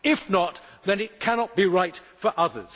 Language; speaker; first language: English; native; English